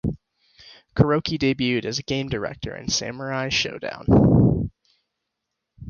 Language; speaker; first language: English; native; English